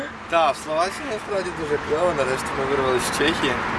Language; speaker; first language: Ukrainian; native; Ukrainian